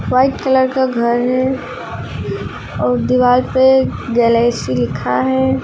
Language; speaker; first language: Hindi; native; Hindi